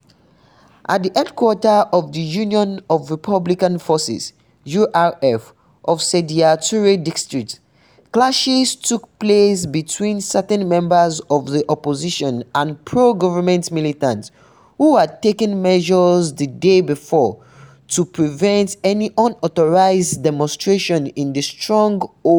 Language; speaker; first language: English; non-native, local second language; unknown